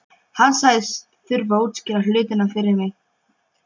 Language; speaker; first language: Icelandic; non-native, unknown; Polish